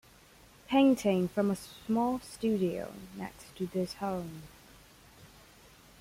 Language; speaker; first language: English; non-native, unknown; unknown